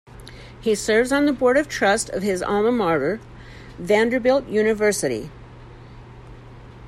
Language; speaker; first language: English; native; English